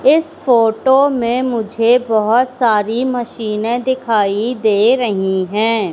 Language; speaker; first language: Hindi; native; Hindi